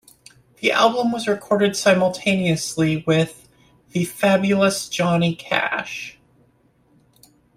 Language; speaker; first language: English; native; English